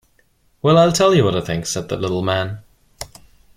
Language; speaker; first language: English; non-native, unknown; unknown